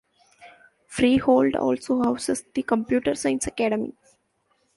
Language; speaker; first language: English; non-native, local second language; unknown